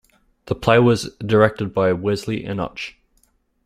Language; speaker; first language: English; native; English